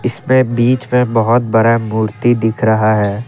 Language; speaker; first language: Hindi; non-native, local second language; Assamese